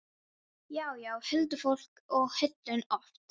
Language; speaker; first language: Icelandic; non-native, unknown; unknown